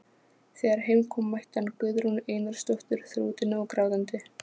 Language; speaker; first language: Icelandic; non-native, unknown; Polish